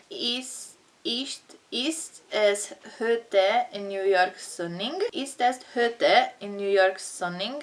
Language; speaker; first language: German; non-native, learner; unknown